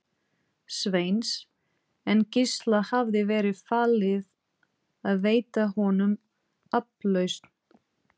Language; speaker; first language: Icelandic; non-native, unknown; Portuguese